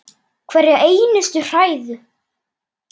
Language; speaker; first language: Icelandic; native; Icelandic